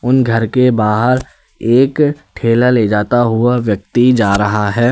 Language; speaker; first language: Hindi; native; Hindi